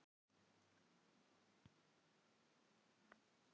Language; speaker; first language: Icelandic; non-native, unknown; Filipino